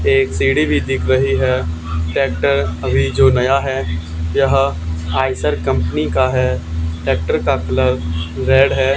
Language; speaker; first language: Hindi; native; Hindi